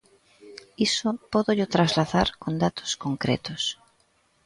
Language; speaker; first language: Galician; native; Galician